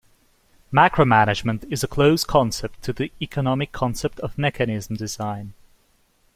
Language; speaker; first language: English; native; English